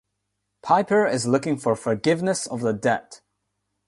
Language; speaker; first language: English; non-native, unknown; Nepali